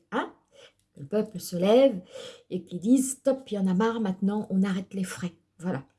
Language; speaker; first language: French; early bilingual, other home language; Portuguese